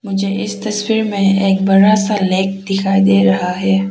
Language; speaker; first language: Hindi; non-native, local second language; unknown